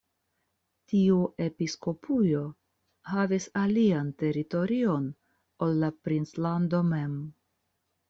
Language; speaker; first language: Esperanto; non-native, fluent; Russian